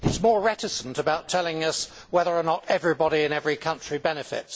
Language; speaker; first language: English; native; English